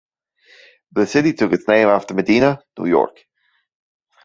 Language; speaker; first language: English; non-native, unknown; German